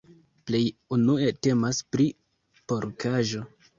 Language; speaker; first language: Esperanto; non-native, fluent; Kinyarwanda